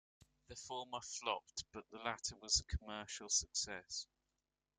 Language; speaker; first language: English; native; English